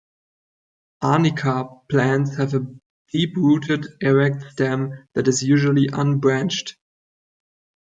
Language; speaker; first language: English; non-native, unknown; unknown